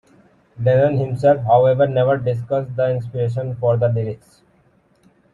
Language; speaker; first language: English; non-native, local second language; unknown